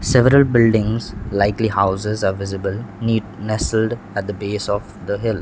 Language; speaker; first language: English; non-native, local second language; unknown